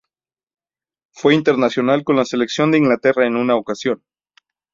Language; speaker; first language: Spanish; native; Spanish